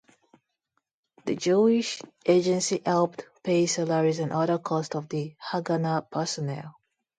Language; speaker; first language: English; non-native, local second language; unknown